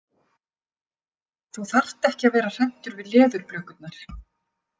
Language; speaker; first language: Icelandic; native; Icelandic